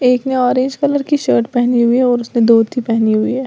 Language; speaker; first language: Hindi; native; Hindi